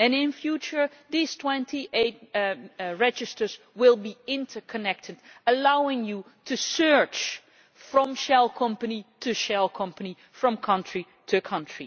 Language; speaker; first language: English; non-native, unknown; Dutch